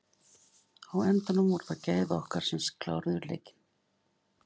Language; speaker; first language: Icelandic; native; Icelandic